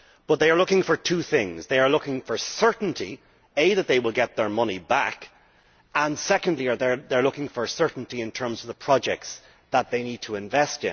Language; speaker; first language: English; native; English